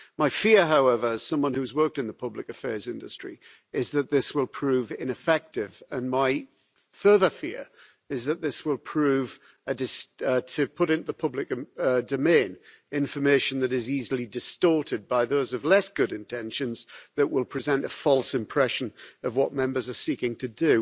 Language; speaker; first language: English; native; English